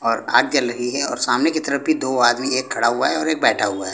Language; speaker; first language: Hindi; non-native, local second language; Punjabi